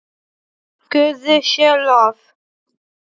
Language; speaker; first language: Icelandic; non-native, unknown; Polish